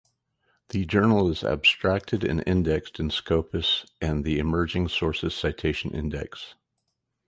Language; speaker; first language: English; native; English